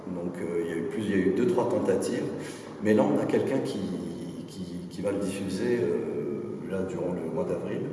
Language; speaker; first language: French; non-native, local second language; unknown